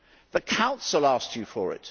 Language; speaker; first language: English; native; English